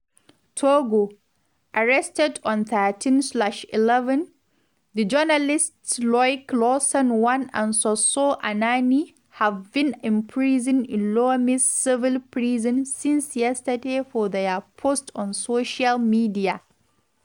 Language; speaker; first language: English; non-native, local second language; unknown